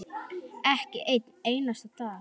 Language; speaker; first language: Icelandic; native; Icelandic